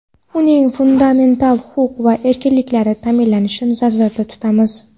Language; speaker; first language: Uzbek; non-native, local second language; Kara-Kalpak